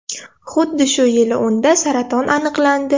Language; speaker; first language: Uzbek; non-native, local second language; Russian